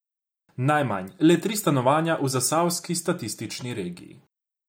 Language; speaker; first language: Slovenian; non-native, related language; Croatian